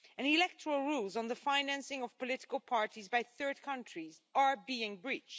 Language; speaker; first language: English; non-native, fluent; Dutch